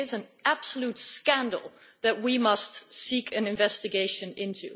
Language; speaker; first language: English; non-native, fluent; Dutch